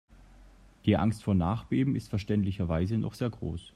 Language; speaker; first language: German; native; German